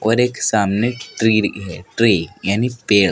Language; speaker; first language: Hindi; native; Hindi